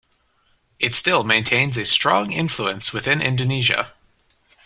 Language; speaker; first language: English; native; English